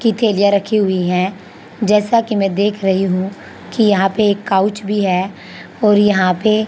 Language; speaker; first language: Hindi; native; Hindi